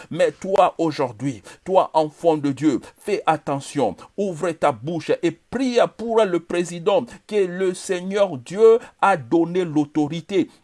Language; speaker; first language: French; non-native, local second language; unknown